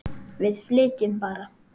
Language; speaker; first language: Icelandic; native; Icelandic